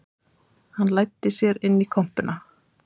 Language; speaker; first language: Icelandic; native; Icelandic